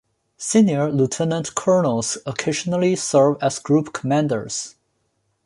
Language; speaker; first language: English; non-native, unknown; Chinese